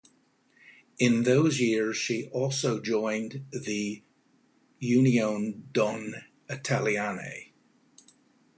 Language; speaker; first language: English; native; English